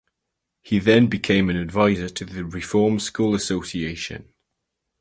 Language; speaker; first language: English; native; English